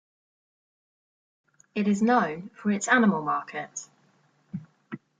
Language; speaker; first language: English; native; English